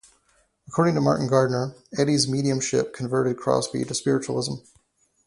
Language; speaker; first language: English; native; English